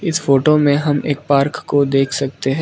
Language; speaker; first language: Hindi; non-native, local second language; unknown